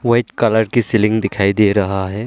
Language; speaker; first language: Hindi; early bilingual, other home language; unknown